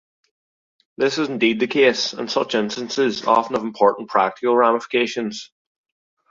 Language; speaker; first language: English; native; English